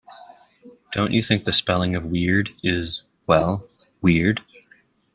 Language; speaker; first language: English; native; English